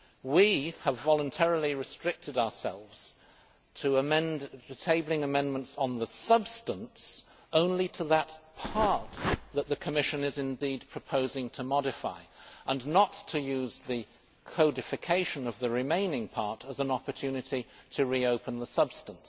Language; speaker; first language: English; native; English